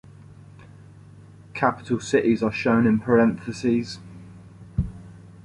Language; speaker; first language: English; native; English